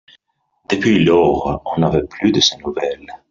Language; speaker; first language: French; non-native, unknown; English